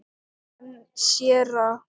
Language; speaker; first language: Icelandic; non-native, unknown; Thai